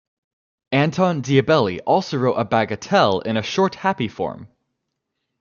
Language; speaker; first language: English; native; English